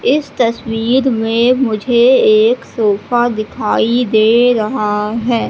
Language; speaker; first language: Hindi; native; Hindi